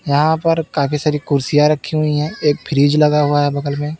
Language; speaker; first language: Hindi; native; Hindi